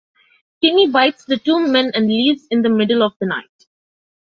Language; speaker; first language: English; non-native, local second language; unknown